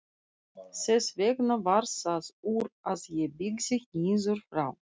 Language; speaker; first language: Icelandic; non-native, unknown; Russian